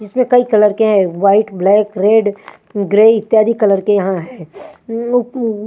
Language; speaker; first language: Hindi; non-native, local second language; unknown